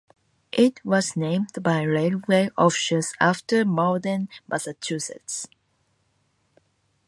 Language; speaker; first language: English; non-native, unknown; Japanese